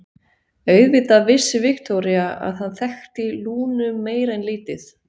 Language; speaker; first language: Icelandic; non-native, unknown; Swiss German